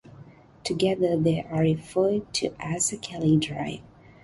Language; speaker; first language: English; non-native, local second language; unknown